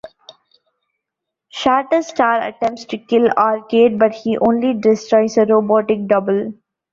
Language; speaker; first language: English; non-native, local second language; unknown